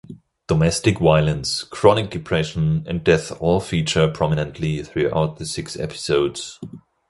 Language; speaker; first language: English; non-native, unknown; German